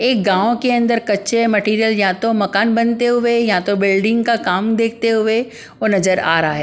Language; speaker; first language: Hindi; non-native, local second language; Punjabi